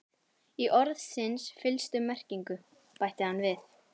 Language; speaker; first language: Icelandic; native; Icelandic